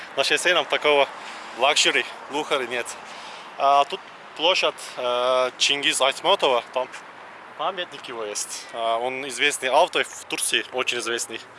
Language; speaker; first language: Russian; non-native, fluent; Turkish